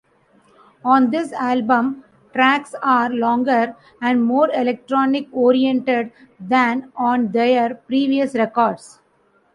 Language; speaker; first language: English; non-native, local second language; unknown